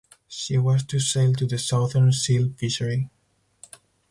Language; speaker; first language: English; non-native, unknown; Spanish